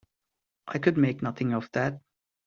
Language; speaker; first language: English; non-native, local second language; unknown